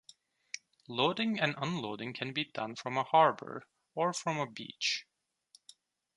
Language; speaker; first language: English; non-native, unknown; Turkish